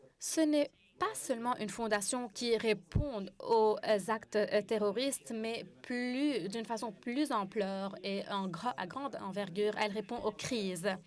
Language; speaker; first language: French; non-native, fluent; English